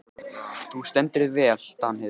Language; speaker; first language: Icelandic; native; Icelandic